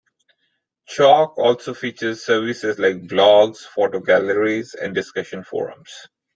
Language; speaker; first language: English; non-native, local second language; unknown